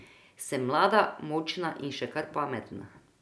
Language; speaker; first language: Slovenian; non-native, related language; Croatian